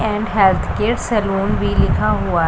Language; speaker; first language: Hindi; non-native, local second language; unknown